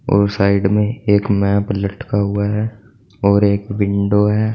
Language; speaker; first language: Hindi; native; Hindi